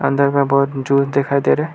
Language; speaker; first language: Hindi; non-native, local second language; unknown